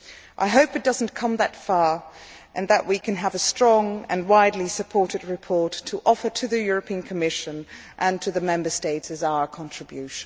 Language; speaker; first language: English; non-native, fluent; Dutch